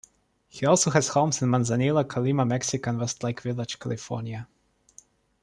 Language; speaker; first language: English; non-native, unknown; Russian